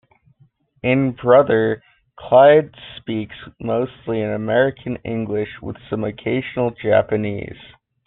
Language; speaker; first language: English; native; English